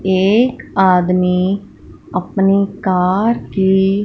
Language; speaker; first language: Hindi; non-native, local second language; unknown